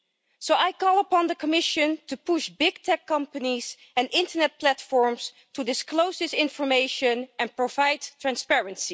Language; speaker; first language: English; non-native, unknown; Dutch